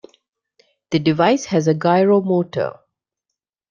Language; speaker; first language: English; non-native, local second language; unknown